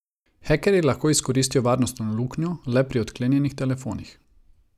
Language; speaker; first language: Slovenian; non-native, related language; Croatian